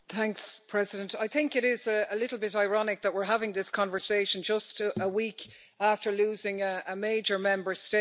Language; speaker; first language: English; native; English